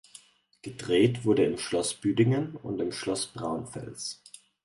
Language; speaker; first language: German; native; German